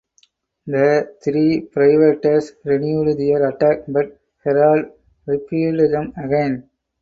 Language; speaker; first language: English; non-native, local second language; Tamil